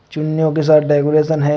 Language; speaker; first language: Hindi; native; Hindi